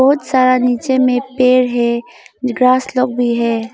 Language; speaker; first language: Hindi; non-native, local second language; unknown